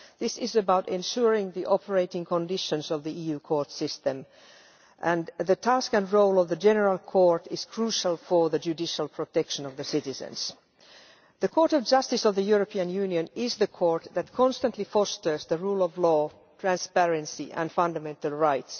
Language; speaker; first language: English; non-native, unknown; Finnish